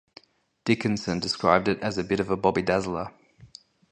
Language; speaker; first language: English; native; English